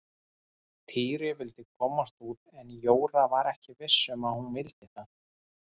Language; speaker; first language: Icelandic; native; Icelandic